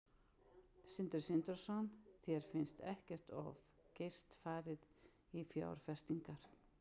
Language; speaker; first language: Icelandic; native; Icelandic